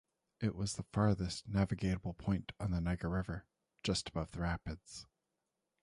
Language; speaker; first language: English; native; English